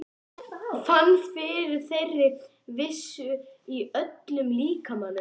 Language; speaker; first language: Icelandic; native; Icelandic